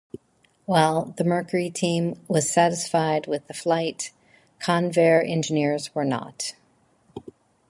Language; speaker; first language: English; native; English